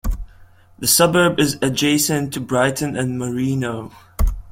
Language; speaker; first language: English; non-native, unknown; Latvian